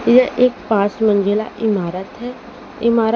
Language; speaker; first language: Hindi; native; Hindi